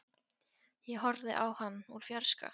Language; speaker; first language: Icelandic; non-native, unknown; Polish